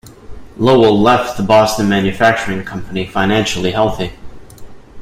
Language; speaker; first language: English; native; English